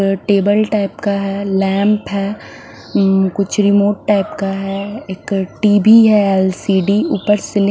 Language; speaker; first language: Hindi; non-native, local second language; Punjabi